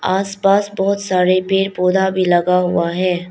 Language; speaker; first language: Hindi; non-native, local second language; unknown